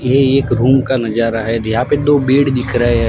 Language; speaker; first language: Hindi; non-native, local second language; Gujarati